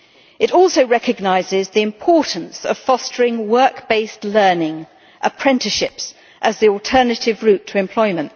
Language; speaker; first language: English; native; English